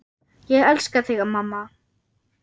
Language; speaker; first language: Icelandic; non-native, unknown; German